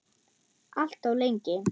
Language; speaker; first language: Icelandic; non-native, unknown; German